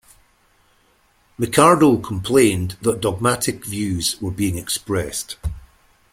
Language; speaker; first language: English; native; English